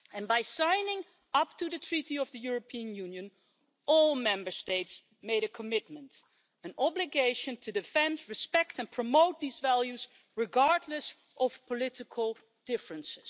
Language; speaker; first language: English; non-native, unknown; Dutch